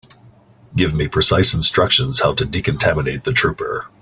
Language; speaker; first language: English; native; English